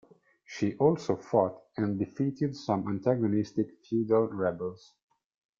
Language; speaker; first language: English; non-native, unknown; Italian